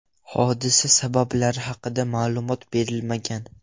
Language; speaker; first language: Uzbek; non-native, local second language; Russian